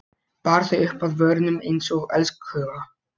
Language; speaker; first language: Icelandic; non-native, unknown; Polish